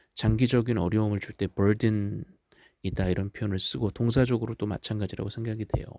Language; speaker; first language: Korean; native; Korean